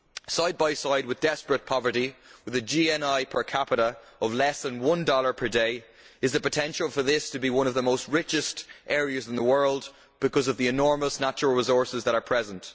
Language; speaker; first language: English; native; English